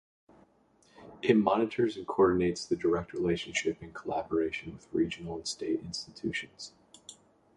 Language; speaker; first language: English; native; English